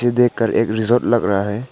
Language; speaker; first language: Hindi; non-native, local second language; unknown